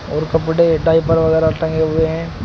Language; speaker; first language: Hindi; native; Hindi